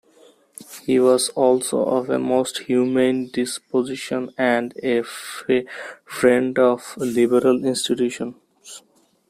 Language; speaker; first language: English; non-native, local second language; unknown